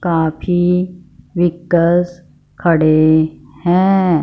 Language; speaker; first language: Hindi; non-native, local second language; Punjabi